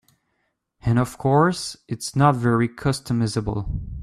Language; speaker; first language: English; native; English